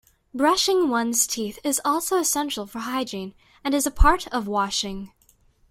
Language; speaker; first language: English; native; English